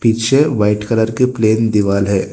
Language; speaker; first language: Hindi; non-native, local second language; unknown